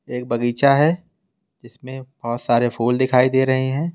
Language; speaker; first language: Hindi; native; Hindi